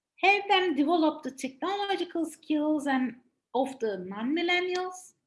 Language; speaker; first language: English; non-native, fluent; Turkish